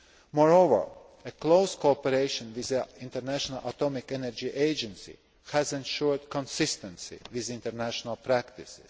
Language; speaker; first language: English; non-native, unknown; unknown